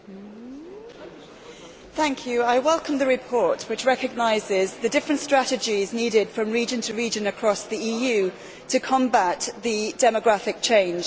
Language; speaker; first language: English; native; English